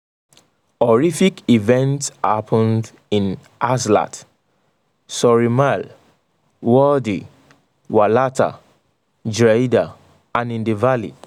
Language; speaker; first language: English; non-native, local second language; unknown